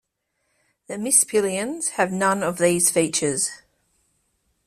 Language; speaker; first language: English; native; English